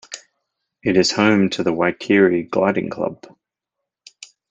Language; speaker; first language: English; native; English